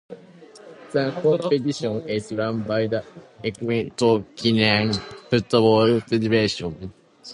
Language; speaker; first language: English; non-native, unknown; Japanese